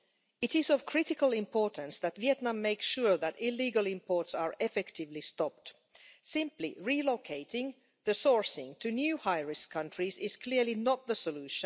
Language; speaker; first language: English; non-native, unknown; Finnish